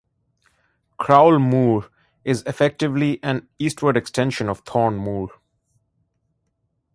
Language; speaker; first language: English; non-native, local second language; Bangla